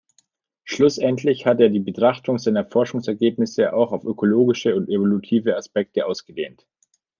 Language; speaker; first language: German; native; German